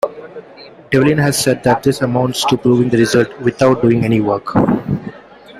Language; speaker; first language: English; non-native, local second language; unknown